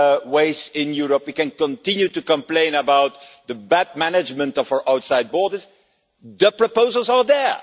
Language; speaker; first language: English; non-native, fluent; Dutch